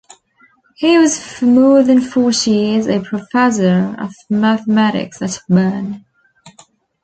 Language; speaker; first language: English; native; English